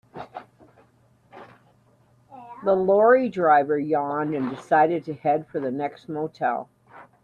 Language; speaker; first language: English; native; English